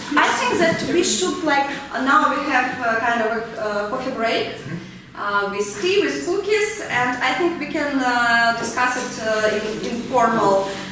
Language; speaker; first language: English; non-native, learner; Ukrainian